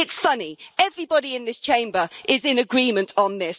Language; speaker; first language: English; native; English